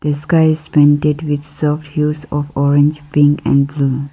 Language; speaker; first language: English; non-native, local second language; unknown